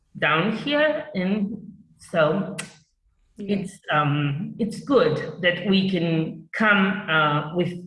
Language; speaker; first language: English; non-native, fluent; Spanish